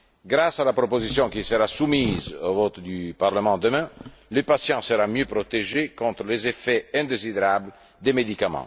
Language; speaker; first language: French; non-native, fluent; Italian